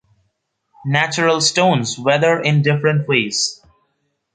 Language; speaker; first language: English; non-native, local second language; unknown